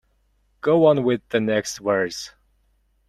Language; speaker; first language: English; non-native, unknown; Mongolian